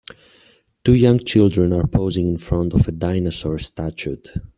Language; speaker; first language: English; native; English